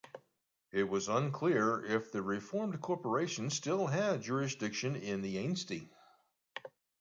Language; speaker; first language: English; native; English